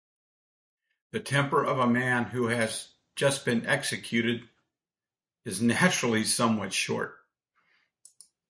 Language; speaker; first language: English; native; English